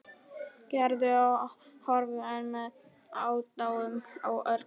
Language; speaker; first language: Icelandic; non-native, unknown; Polish